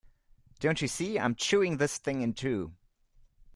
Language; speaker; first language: English; non-native, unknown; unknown